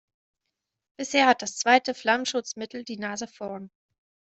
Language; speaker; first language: German; native; German